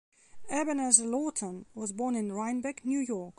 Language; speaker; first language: English; non-native, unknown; Belarusian